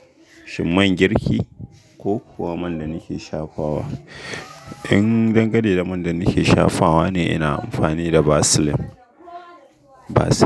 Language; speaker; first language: Hausa; native; Hausa